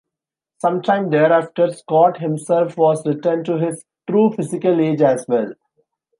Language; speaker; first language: English; non-native, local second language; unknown